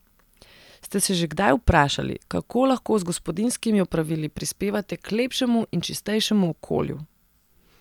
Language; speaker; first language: Slovenian; non-native, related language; Serbian